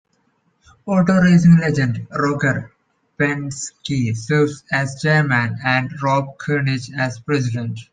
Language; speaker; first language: English; non-native, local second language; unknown